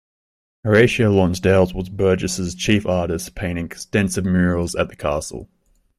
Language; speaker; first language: English; native; English